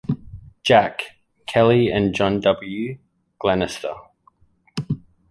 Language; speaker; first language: English; native; English